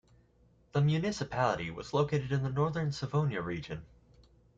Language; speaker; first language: English; native; English